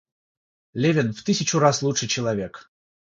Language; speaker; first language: Russian; non-native, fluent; Georgian